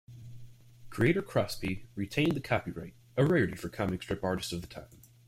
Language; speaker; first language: English; native; English